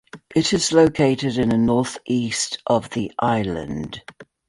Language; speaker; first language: English; native; English